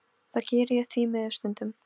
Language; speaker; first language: Icelandic; non-native, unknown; Polish